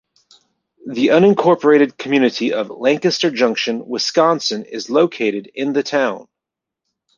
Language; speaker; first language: English; native; English